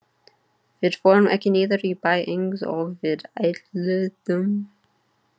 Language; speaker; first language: Icelandic; non-native, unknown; English